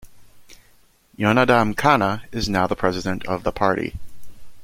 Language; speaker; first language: English; native; English